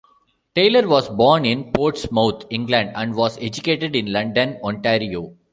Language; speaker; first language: English; non-native, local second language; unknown